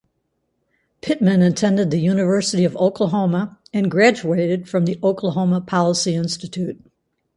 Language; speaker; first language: English; native; English